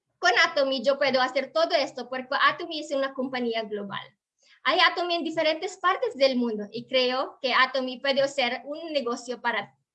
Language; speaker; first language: Spanish; non-native, learner; Filipino